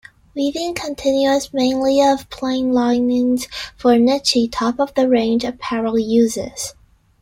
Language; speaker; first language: English; non-native, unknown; Chinese